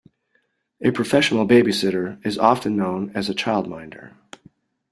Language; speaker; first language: English; native; English